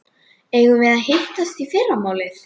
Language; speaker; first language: Icelandic; native; Icelandic